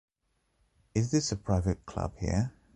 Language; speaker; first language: English; native; English